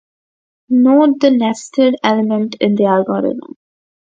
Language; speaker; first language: English; non-native, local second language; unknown